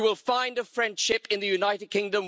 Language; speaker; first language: English; native; English